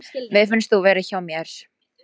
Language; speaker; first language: Icelandic; non-native, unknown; Polish